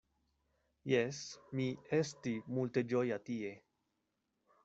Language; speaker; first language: Esperanto; non-native, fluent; Spanish